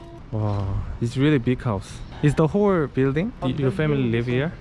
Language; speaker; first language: English; non-native, learner; Korean